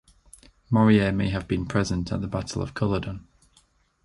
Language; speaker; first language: English; native; English